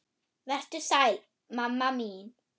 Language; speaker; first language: Icelandic; non-native, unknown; German